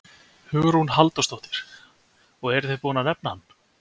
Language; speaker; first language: Icelandic; native; Icelandic